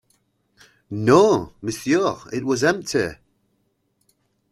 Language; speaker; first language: English; native; English